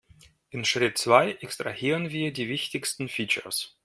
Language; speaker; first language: German; non-native, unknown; Russian